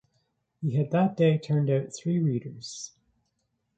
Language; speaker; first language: English; native; English